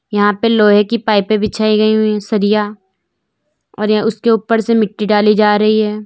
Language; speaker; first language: Hindi; native; Hindi